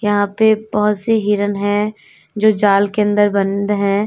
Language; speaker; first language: Hindi; native; Hindi